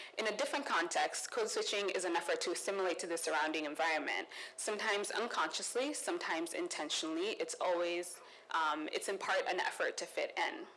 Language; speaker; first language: English; non-native, local second language; Kikuyu